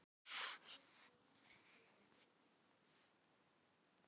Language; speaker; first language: Icelandic; non-native, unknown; Filipino